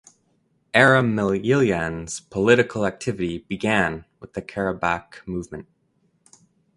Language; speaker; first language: English; native; English